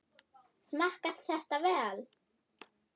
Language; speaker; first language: Icelandic; non-native, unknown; German